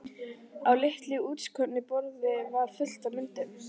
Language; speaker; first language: Icelandic; native; Icelandic